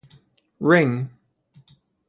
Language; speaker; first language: English; native; English